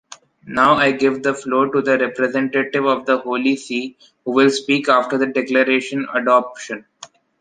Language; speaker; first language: English; non-native, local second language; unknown